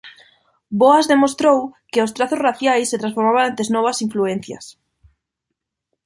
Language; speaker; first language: Galician; non-native, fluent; Spanish